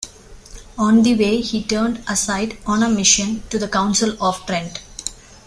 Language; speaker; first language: English; non-native, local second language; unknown